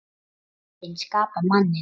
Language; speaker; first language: Icelandic; native; Icelandic